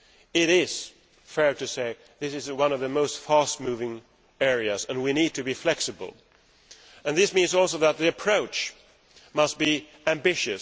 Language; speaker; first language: English; non-native, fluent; Swedish